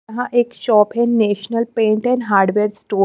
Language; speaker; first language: Hindi; non-native, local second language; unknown